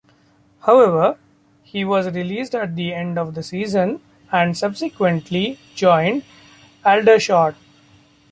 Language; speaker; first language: English; non-native, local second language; Marathi